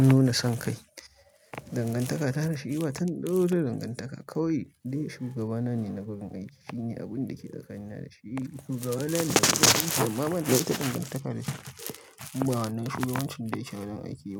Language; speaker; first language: Hausa; native; Hausa